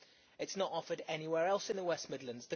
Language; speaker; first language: English; native; English